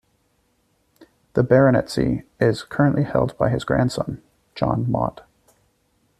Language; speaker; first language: English; native; English